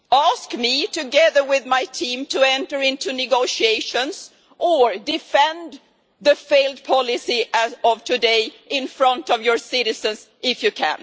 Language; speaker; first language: English; non-native, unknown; Swedish